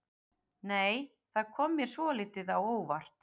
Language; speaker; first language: Icelandic; native; Icelandic